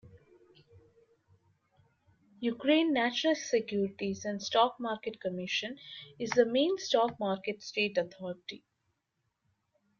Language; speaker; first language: English; non-native, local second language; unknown